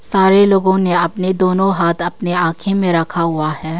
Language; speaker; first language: Hindi; non-native, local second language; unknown